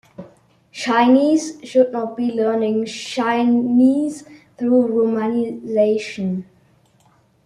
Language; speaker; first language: English; non-native, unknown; German